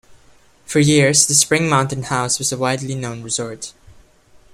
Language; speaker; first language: English; non-native, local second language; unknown